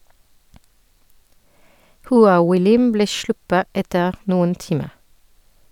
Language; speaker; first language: Norwegian; non-native, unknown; French